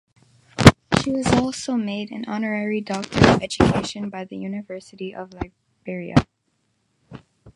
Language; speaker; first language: English; non-native, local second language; Filipino